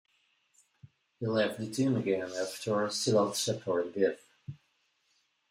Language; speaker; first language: English; non-native, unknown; Spanish